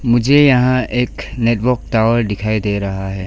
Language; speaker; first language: Hindi; non-native, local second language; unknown